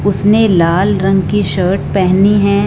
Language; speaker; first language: Hindi; non-native, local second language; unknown